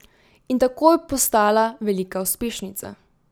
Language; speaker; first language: Slovenian; native; Slovenian